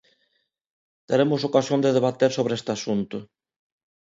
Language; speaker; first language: Galician; non-native, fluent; Spanish